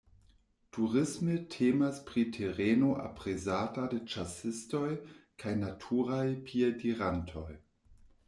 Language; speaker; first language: Esperanto; non-native, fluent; German